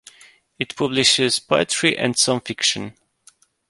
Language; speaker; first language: English; non-native, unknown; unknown